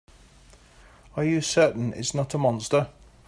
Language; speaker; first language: English; native; English